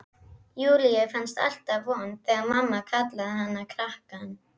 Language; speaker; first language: Icelandic; native; Icelandic